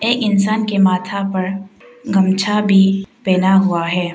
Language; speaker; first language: Hindi; non-native, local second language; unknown